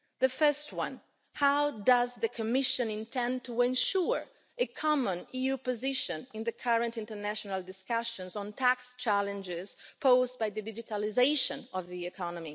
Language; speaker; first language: English; non-native, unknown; Italian